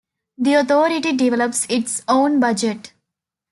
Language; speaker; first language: English; non-native, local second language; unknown